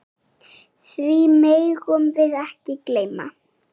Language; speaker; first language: Icelandic; native; Icelandic